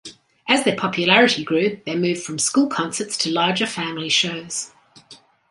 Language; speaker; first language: English; native; English